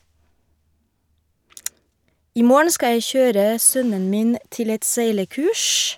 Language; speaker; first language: Norwegian; non-native, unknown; French